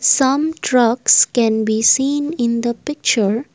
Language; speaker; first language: English; non-native, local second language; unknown